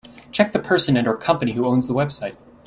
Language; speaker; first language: English; native; English